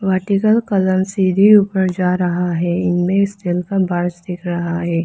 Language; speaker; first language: Hindi; non-native, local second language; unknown